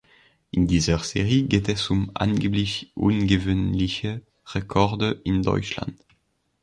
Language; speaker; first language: German; non-native, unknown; French